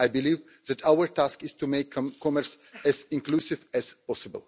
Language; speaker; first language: English; non-native, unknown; Russian